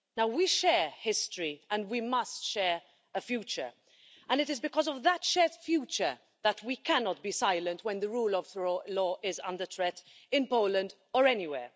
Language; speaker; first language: English; non-native, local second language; Maltese